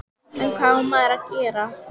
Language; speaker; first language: Icelandic; native; Icelandic